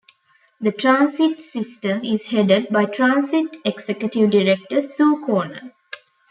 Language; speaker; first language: English; non-native, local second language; Tamil